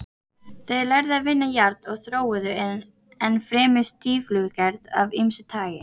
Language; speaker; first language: Icelandic; native; Icelandic